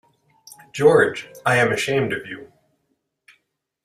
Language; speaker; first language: English; native; English